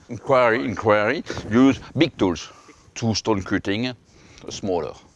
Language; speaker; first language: French; native; French